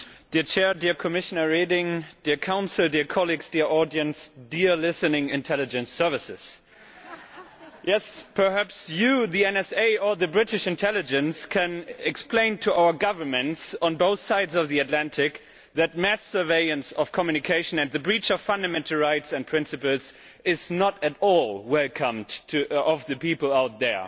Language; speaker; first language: English; non-native, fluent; German